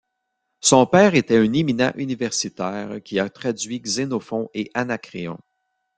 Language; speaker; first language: French; native; French